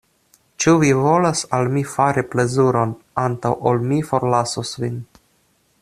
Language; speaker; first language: Esperanto; non-native, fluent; Russian